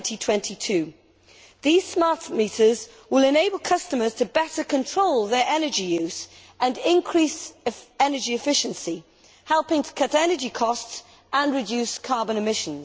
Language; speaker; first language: English; native; English